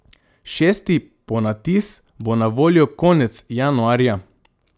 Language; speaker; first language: Slovenian; non-native, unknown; Macedonian